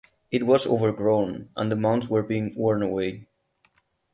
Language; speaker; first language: English; non-native, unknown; Catalan